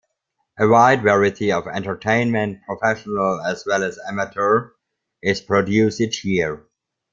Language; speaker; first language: English; non-native, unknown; German